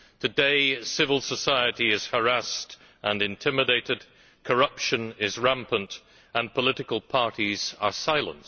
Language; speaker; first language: English; native; English